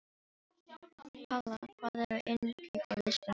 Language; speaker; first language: Icelandic; non-native, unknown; Filipino